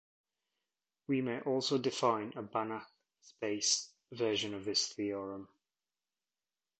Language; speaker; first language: English; native; English